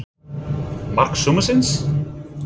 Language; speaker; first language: Icelandic; non-native, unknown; English